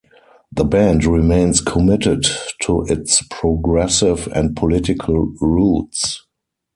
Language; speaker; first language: English; non-native, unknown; German